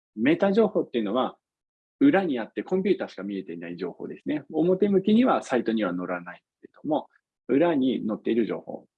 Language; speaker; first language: Japanese; non-native, fluent; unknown